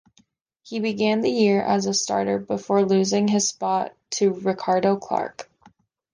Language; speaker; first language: English; native; English